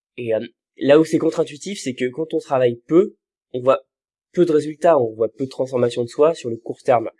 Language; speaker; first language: French; native; French